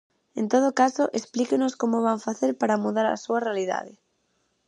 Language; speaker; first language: Galician; native; Galician